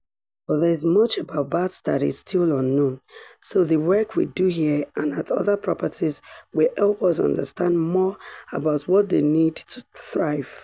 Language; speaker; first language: English; non-native, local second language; Yoruba